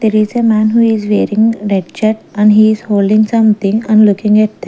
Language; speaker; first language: English; non-native, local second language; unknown